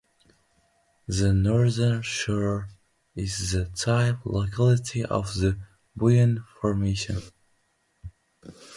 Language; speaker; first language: English; native; English